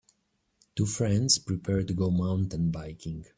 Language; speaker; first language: English; native; English